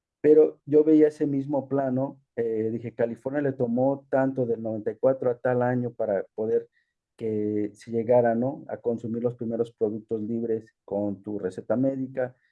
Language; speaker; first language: Spanish; early bilingual, heritage; Spanish